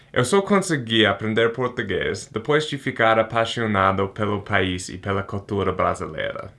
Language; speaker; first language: Portuguese; non-native, fluent; English